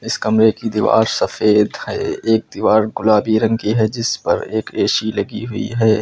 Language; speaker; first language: Hindi; native; Hindi